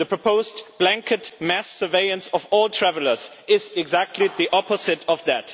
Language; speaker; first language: English; non-native, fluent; German